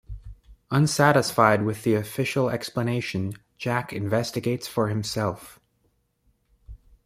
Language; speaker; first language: English; native; English